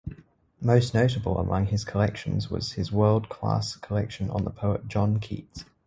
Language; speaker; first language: English; native; English